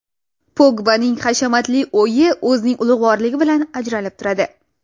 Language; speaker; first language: Uzbek; non-native, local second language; Russian